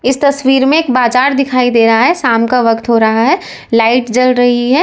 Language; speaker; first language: Hindi; native; Hindi